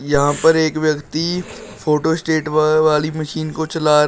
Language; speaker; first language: Hindi; native; Hindi